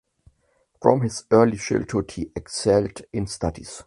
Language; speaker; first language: English; non-native, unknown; German